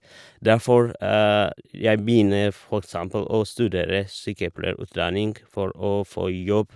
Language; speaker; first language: Norwegian; non-native, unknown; Oromo